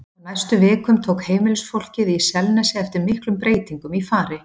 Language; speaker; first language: Icelandic; native; Icelandic